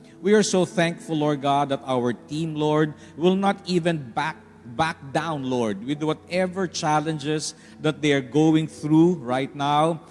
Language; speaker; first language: English; non-native, local second language; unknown